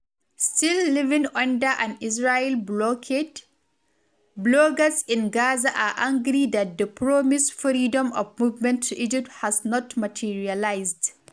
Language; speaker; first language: English; non-native, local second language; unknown